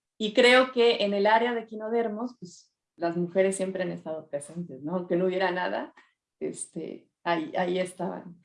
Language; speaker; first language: Spanish; native; Spanish